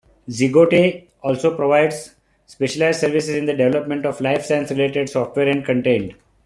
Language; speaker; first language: English; non-native, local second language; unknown